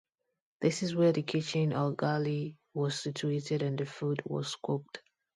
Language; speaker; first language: English; non-native, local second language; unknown